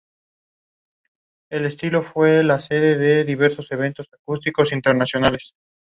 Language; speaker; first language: English; non-native, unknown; Spanish